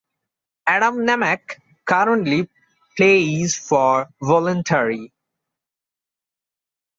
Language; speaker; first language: English; non-native, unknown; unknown